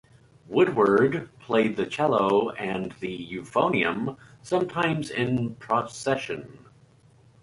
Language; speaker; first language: English; native; English